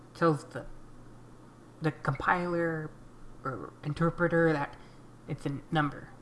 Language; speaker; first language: English; native; English